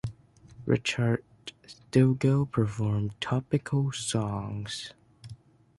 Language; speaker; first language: English; native; English